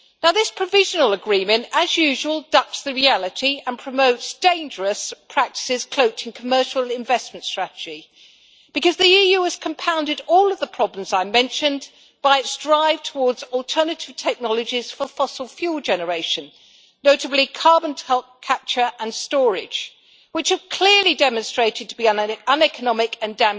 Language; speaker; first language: English; native; English